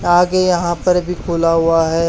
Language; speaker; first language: Hindi; native; Hindi